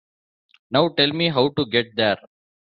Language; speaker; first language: English; non-native, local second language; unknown